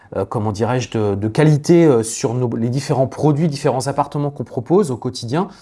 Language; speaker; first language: French; native; French